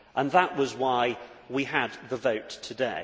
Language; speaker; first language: English; native; English